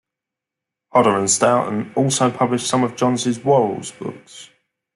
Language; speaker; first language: English; native; English